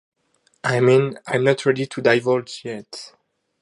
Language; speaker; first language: English; non-native, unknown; French